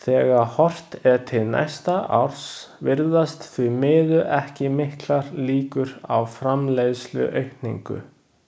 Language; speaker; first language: Icelandic; non-native, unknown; Chinese